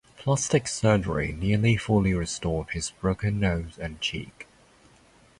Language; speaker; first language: English; non-native, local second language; Cantonese